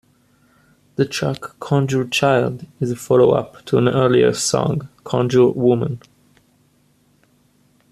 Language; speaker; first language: English; native; English